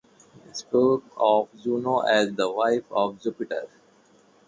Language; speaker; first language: English; non-native, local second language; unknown